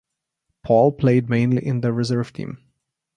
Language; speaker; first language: English; non-native, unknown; Slovenian